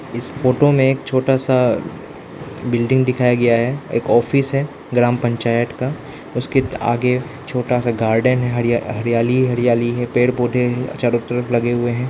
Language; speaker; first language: Hindi; non-native, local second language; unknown